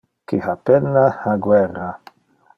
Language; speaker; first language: Interlingua; non-native, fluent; Dutch